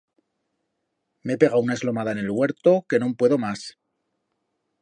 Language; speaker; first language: Aragonese; native; Aragonese